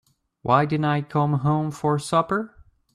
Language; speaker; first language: English; native; English